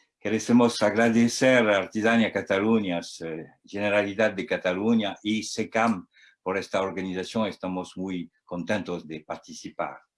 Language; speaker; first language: Spanish; non-native, learner; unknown